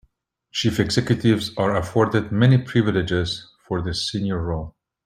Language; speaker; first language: English; native; English